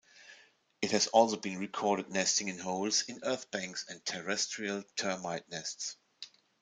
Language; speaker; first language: English; non-native, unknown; German